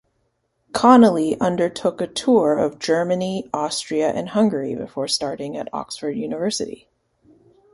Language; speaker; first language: English; native; English